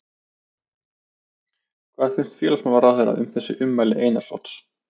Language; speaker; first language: Icelandic; native; Icelandic